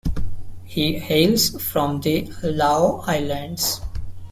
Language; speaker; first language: English; non-native, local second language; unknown